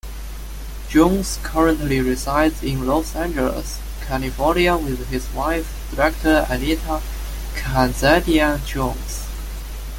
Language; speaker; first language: English; non-native, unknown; Chinese